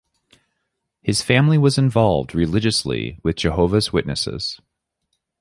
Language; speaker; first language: English; native; English